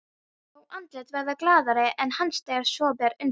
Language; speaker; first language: Icelandic; non-native, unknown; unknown